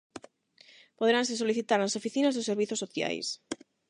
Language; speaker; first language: Galician; non-native, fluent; Spanish